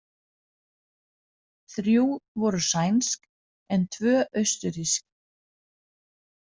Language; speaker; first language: Icelandic; non-native, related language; Danish